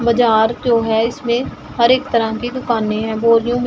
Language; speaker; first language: Hindi; non-native, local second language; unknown